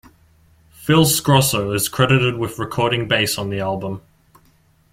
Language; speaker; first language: English; native; English